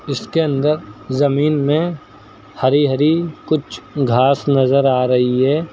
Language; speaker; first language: Hindi; native; Hindi